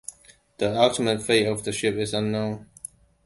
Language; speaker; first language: English; non-native, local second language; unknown